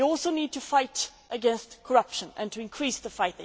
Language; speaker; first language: English; non-native, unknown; Swedish